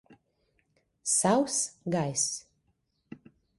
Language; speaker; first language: Latvian; early bilingual, heritage; Latvian